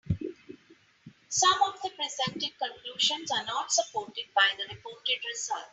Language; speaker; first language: English; non-native, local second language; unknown